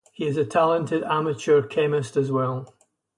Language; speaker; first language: English; native; English